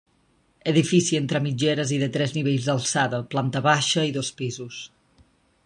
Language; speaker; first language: Catalan; native; Catalan